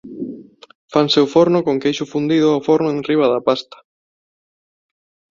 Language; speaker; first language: Galician; non-native, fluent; Spanish